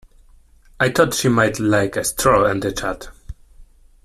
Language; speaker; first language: English; non-native, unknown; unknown